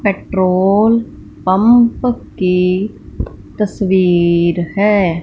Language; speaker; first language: Hindi; non-native, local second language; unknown